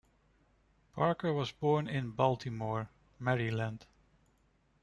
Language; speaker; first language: English; non-native, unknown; Dutch